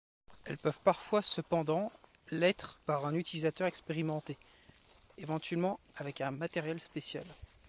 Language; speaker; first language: French; native; French